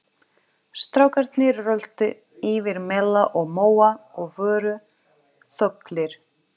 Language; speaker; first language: Icelandic; non-native, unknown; Portuguese